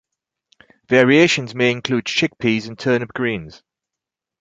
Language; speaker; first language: English; native; English